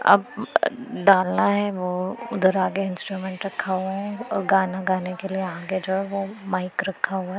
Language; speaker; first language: Hindi; non-native, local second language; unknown